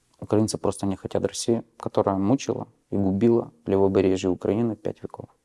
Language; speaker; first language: Russian; non-native, local second language; Ukrainian